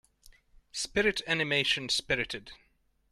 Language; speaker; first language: English; non-native, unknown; Hungarian